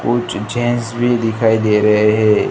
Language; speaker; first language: Hindi; non-native, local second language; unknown